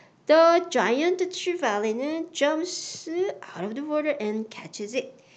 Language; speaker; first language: English; non-native, fluent; Korean